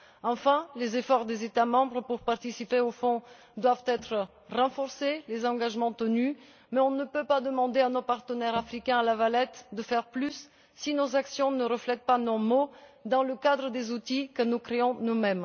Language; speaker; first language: French; non-native, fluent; Bulgarian